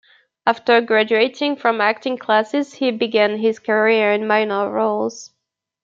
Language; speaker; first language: English; native; English